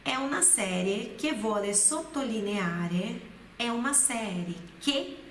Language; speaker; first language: Italian; non-native, fluent; Portuguese